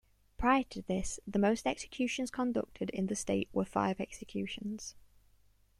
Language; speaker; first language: English; native; English